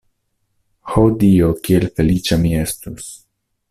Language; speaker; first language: Esperanto; non-native, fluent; Italian